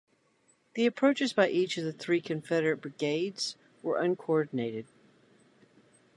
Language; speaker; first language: English; native; English